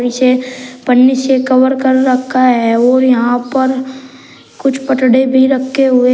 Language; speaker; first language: Hindi; native; Hindi